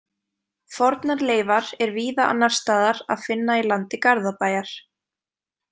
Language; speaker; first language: Icelandic; native; Icelandic